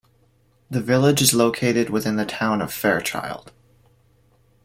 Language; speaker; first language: English; native; English